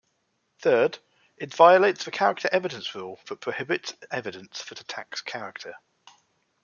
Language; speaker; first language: English; native; English